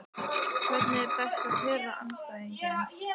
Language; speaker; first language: Icelandic; native; Icelandic